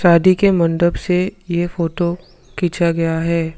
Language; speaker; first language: Hindi; non-native, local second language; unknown